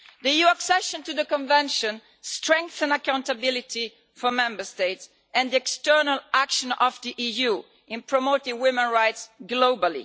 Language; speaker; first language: English; non-native, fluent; Italian